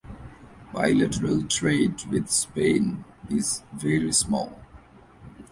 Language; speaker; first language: English; non-native, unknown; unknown